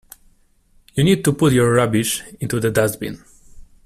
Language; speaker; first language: English; non-native, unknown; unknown